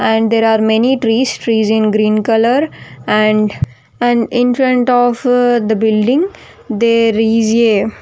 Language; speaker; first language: English; non-native, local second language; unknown